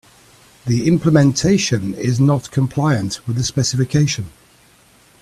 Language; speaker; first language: English; native; English